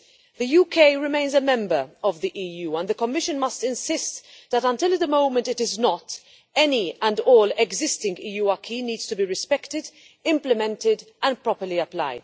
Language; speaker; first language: English; non-native, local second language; Maltese